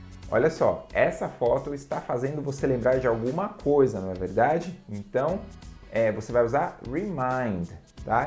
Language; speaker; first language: Portuguese; native; Portuguese